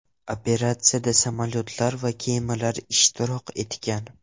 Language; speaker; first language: Uzbek; non-native, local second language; Russian